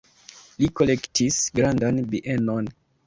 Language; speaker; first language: Esperanto; non-native, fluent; Kinyarwanda